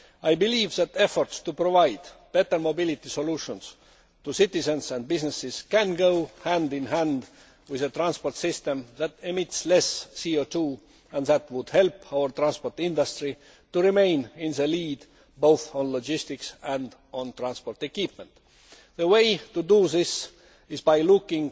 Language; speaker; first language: English; non-native, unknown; Estonian